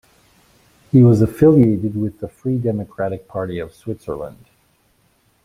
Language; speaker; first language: English; native; English